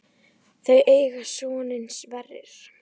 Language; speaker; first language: Icelandic; native; Icelandic